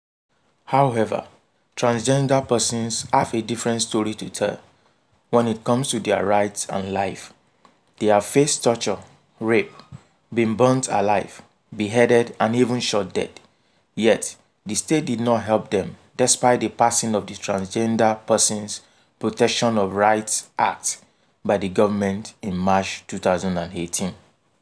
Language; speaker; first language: English; non-native, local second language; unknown